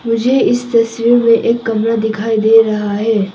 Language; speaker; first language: Hindi; non-native, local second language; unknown